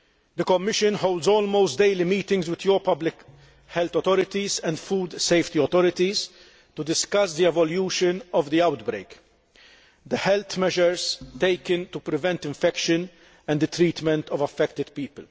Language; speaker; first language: English; non-native, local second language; Maltese